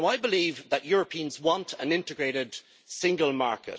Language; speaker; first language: English; native; English